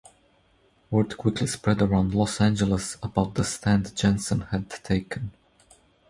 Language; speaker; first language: English; non-native, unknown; Croatian